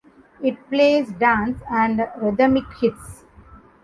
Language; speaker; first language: English; non-native, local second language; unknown